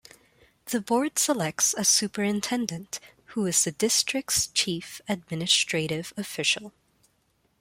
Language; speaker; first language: English; non-native, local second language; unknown